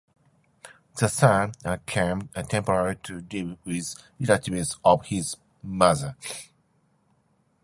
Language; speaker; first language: English; non-native, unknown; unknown